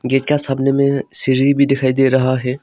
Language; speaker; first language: Hindi; non-native, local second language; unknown